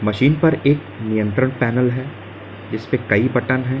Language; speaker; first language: Hindi; native; Hindi